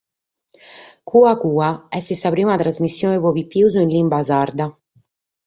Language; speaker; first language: Sardinian; native; Sardinian